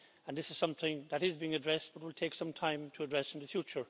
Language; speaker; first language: English; native; English